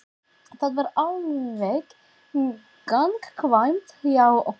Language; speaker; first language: Icelandic; non-native, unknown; Turkish